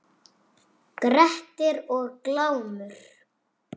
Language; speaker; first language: Icelandic; native; Icelandic